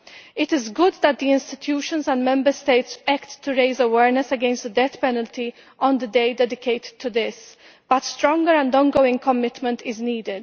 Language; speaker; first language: English; non-native, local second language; Maltese